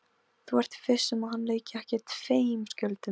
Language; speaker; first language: Icelandic; non-native, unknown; Polish